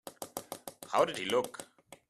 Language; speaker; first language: English; non-native, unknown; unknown